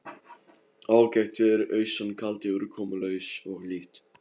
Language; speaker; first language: Icelandic; non-native, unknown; Polish